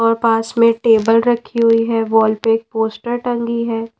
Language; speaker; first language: Hindi; non-native, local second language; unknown